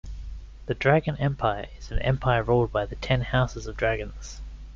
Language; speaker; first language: English; native; English